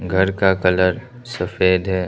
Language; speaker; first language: Hindi; early bilingual, other home language; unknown